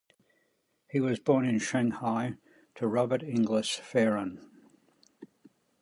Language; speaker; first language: English; native; English